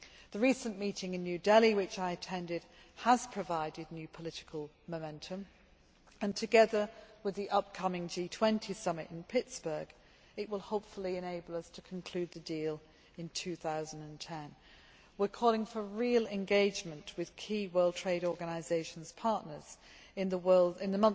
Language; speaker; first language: English; native; English